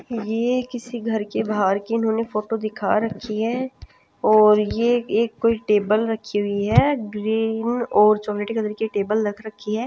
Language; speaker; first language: Hindi; non-native, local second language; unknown